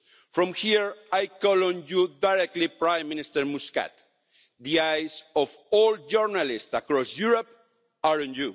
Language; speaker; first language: English; non-native, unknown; Spanish